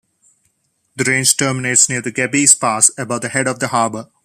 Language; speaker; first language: English; non-native, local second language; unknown